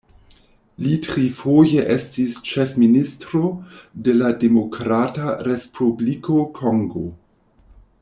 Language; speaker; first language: Esperanto; non-native, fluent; German